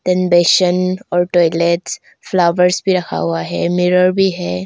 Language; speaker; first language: Hindi; non-native, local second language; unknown